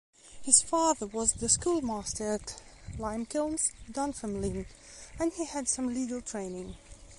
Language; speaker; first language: English; non-native, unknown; Belarusian